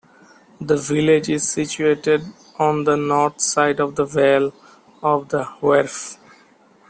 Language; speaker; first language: English; non-native, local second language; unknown